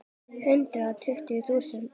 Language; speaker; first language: Icelandic; native; Icelandic